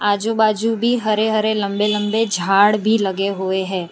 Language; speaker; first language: Hindi; non-native, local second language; Gujarati